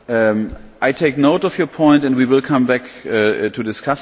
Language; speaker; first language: English; non-native, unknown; German